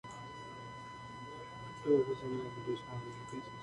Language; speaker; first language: English; non-native, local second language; Malayalam